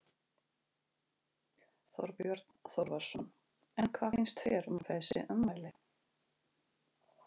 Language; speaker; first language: Icelandic; non-native, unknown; Russian